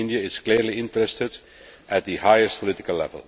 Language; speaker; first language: English; non-native, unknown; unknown